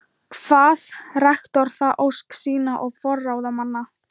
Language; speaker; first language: Icelandic; non-native, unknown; Thai